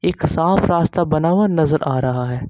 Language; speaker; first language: Hindi; native; Hindi